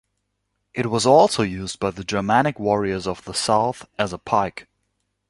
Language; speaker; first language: English; non-native, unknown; German